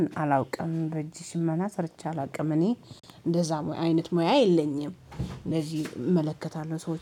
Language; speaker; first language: Amharic; native; Amharic